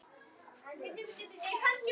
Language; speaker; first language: Icelandic; native; Icelandic